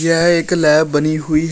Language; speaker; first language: Hindi; native; Hindi